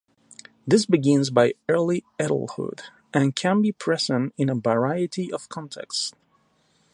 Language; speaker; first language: English; non-native, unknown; Spanish